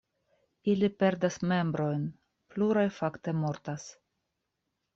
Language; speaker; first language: Esperanto; non-native, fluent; Russian